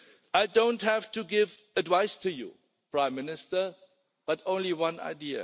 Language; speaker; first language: English; non-native, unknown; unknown